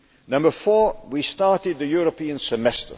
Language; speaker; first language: English; non-native, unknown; Dutch